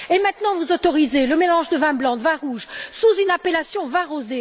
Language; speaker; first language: French; native; French